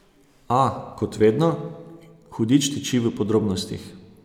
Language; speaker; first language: Slovenian; native; Slovenian